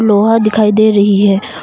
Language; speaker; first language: Hindi; non-native, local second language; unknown